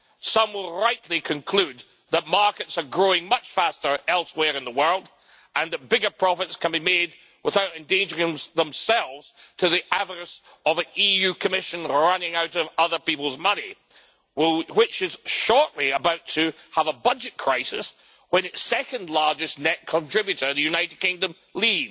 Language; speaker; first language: English; native; English